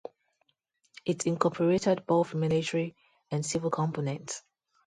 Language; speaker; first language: English; non-native, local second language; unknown